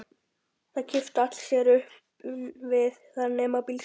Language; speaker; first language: Icelandic; native; Icelandic